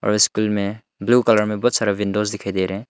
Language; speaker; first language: Hindi; non-native, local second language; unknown